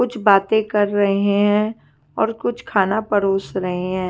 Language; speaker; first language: Hindi; non-native, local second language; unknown